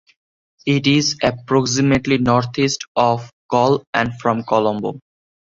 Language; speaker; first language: English; non-native, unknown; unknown